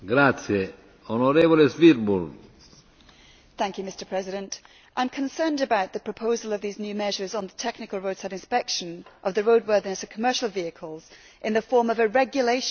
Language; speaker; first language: English; native; English